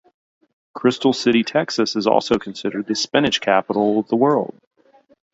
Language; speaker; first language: English; native; English